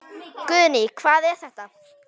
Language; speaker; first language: Icelandic; native; Icelandic